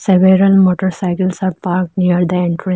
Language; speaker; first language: English; non-native, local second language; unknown